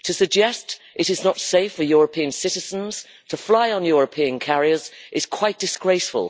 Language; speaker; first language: English; native; English